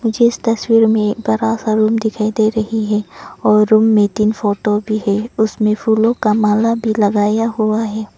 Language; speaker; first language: Hindi; non-native, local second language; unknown